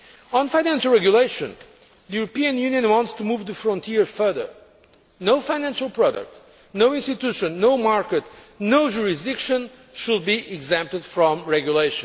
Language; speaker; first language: English; non-native, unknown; Portuguese